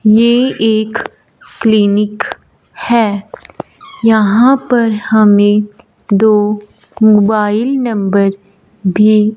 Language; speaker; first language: Hindi; non-native, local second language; Punjabi